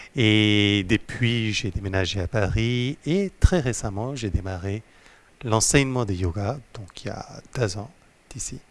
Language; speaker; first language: French; non-native, fluent; Hindi